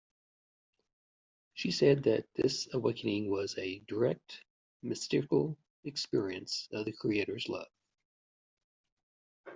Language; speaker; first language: English; native; English